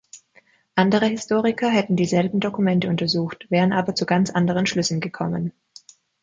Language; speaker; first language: German; native; German